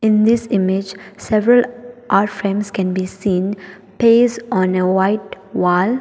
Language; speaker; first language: English; non-native, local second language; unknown